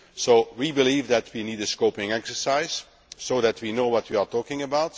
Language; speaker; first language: English; non-native, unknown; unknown